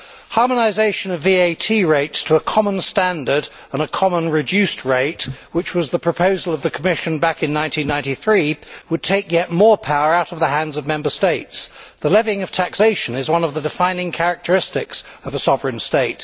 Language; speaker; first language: English; native; English